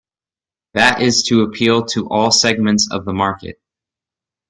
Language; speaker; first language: English; native; English